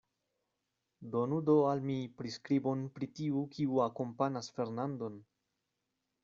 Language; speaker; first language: Esperanto; non-native, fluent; Spanish